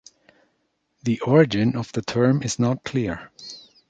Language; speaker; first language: English; non-native, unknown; German